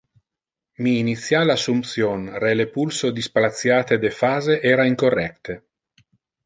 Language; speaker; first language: Interlingua; non-native, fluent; Italian